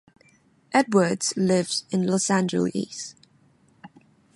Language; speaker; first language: English; non-native, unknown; Cantonese